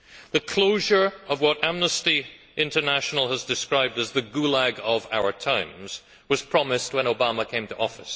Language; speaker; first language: English; native; English